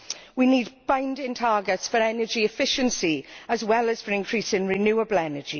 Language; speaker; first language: English; native; English